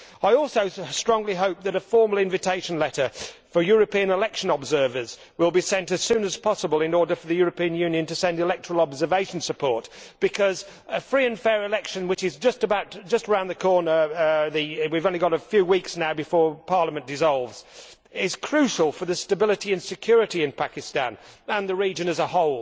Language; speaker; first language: English; native; English